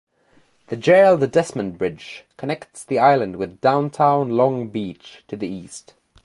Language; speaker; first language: English; native; English